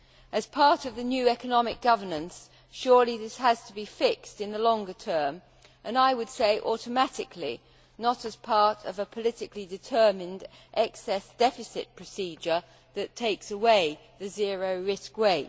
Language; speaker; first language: English; native; English